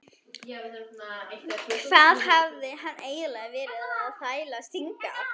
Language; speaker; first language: Icelandic; non-native, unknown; German